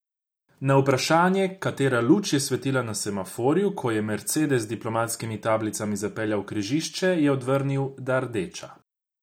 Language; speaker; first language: Slovenian; non-native, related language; Croatian